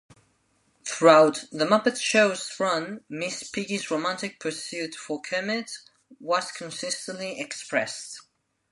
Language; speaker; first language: English; non-native, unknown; Spanish